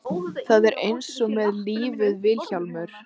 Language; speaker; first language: Icelandic; native; Icelandic